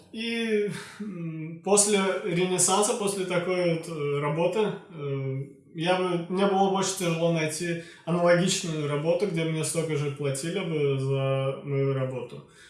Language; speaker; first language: Russian; non-native, local second language; Azerbaijani